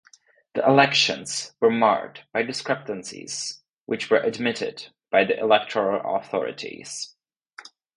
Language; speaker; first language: English; non-native, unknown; Czech